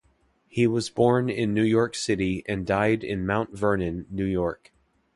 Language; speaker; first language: English; native; English